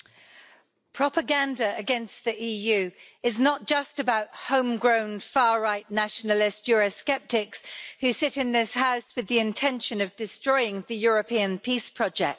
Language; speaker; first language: English; native; English